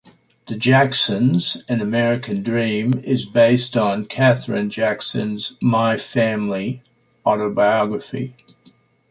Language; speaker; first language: English; native; English